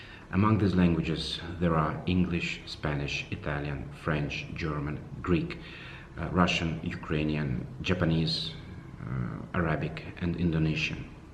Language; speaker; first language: English; non-native, fluent; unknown